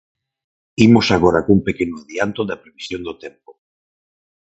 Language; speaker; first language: Galician; non-native, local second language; Spanish